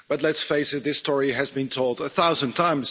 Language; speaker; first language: English; non-native, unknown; Dutch